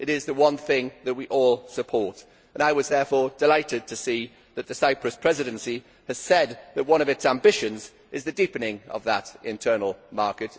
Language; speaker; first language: English; native; English